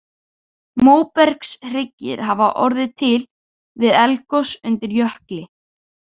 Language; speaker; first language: Icelandic; native; Icelandic